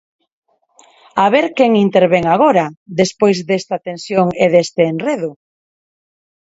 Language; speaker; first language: Galician; non-native, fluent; Spanish